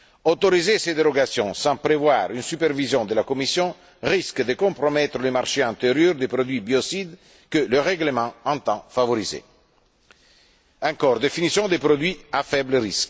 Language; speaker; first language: French; non-native, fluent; Italian